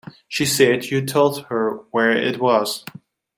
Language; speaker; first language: English; non-native, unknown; Dutch